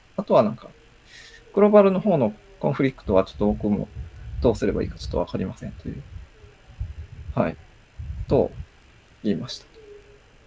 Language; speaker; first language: Japanese; native; Japanese